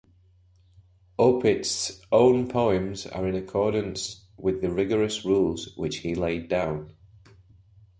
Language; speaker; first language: English; native; English